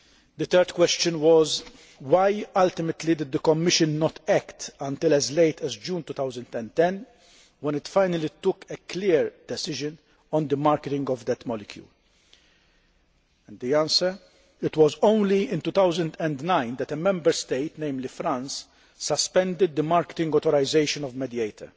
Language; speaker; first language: English; non-native, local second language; Maltese